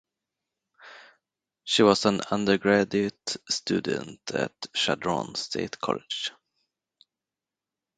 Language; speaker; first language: English; non-native, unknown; Swedish